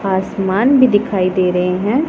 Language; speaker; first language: Hindi; non-native, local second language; Punjabi